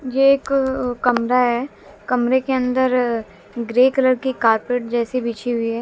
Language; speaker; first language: Hindi; native; Hindi